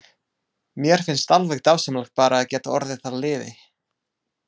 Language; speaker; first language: Icelandic; non-native, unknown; English